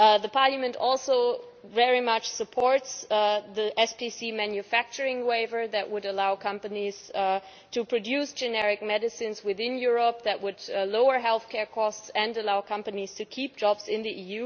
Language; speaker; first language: English; non-native, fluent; German